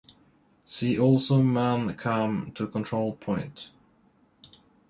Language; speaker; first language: English; non-native, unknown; Swedish